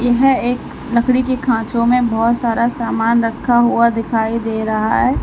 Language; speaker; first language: Hindi; native; Hindi